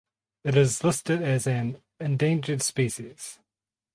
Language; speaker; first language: English; native; English